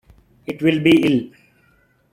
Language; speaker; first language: English; non-native, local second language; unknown